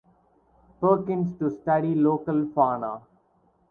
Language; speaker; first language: English; non-native, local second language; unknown